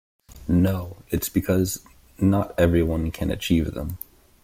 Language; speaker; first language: English; native; English